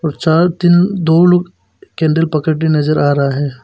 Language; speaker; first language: Hindi; early bilingual, other home language; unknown